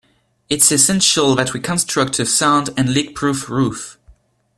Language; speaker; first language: English; non-native, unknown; French